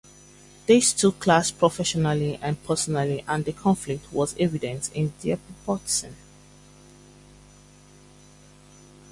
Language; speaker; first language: English; native; English